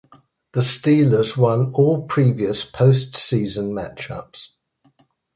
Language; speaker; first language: English; native; English